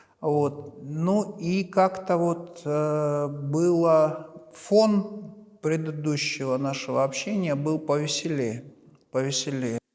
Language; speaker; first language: Russian; native; Russian